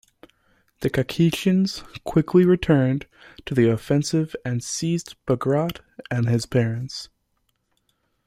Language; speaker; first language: English; native; English